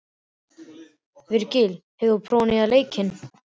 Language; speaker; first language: Icelandic; native; Icelandic